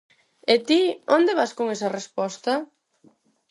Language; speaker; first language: Galician; non-native, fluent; Spanish